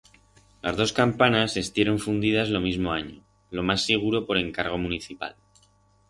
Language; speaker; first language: Aragonese; non-native, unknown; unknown